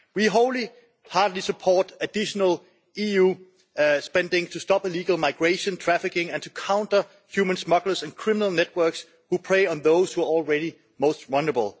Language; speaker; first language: English; non-native, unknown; Danish